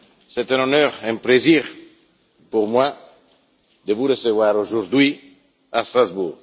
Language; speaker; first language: French; non-native, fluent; Italian